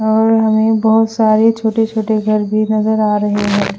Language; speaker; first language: Hindi; non-native, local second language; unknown